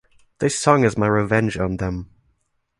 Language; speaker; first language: English; non-native, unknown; German